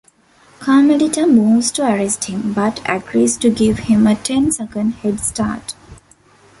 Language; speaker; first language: English; non-native, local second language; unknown